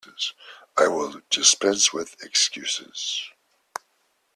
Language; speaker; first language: English; native; English